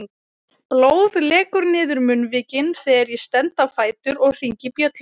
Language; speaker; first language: Icelandic; native; Icelandic